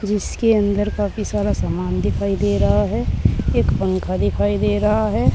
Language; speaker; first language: Hindi; native; Hindi